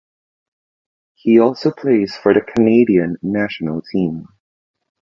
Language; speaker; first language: English; non-native, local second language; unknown